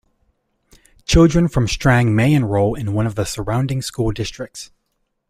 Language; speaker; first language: English; native; English